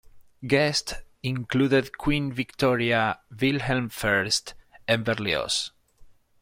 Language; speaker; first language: English; non-native, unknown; Spanish